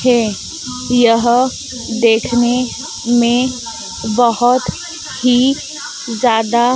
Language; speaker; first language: Hindi; native; Hindi